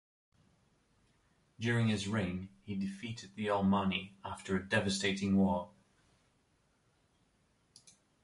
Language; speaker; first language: English; native; English